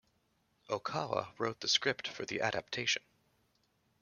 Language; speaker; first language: English; native; English